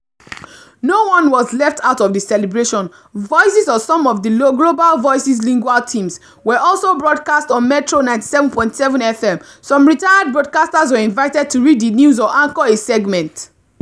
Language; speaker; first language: English; non-native, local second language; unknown